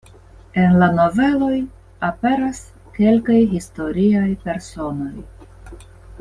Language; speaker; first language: Esperanto; non-native, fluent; Russian